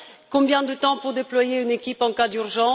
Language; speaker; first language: French; non-native, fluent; Bulgarian